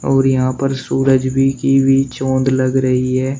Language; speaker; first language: Hindi; native; Hindi